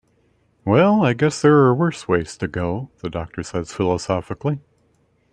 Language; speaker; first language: English; native; English